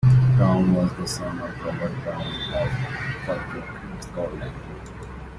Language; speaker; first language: English; native; English